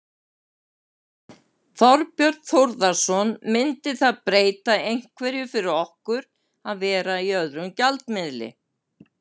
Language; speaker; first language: Icelandic; native; Icelandic